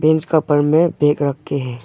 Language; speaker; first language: Hindi; non-native, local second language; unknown